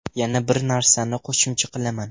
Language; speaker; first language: Uzbek; non-native, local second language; Russian